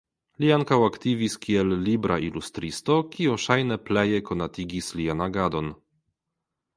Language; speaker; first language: Esperanto; non-native, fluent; Polish